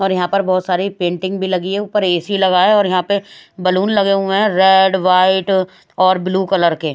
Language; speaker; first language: Hindi; native; Hindi